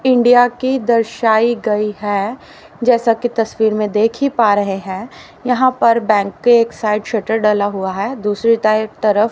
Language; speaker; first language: Hindi; native; Hindi